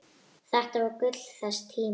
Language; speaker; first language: Icelandic; native; Icelandic